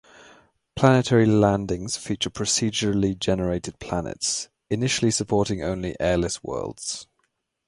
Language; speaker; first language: English; native; English